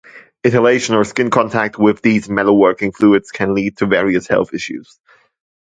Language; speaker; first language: English; non-native, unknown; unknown